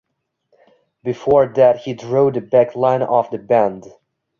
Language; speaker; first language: English; non-native, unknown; Uzbek